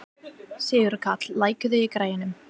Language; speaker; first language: Icelandic; non-native, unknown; English